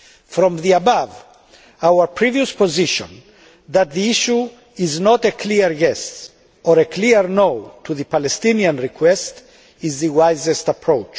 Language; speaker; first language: English; non-native, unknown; Greek